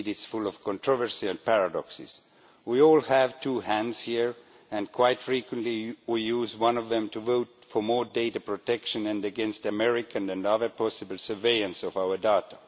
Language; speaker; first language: English; non-native, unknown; Estonian